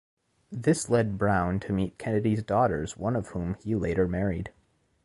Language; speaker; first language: English; native; English